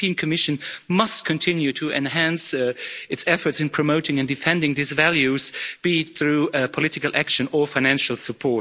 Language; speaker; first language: English; non-native, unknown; Luxembourgish